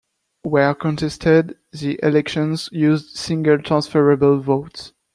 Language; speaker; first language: English; non-native, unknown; French